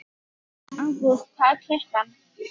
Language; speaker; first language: Icelandic; native; Icelandic